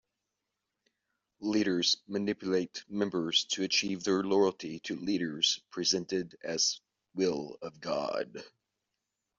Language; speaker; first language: English; native; English